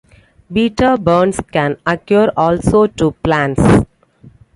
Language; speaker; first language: English; non-native, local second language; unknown